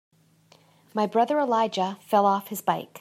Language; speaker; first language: English; native; English